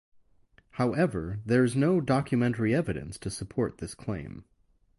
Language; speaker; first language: English; native; English